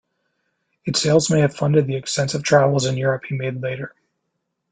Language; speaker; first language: English; native; English